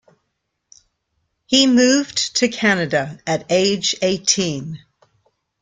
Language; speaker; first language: English; native; English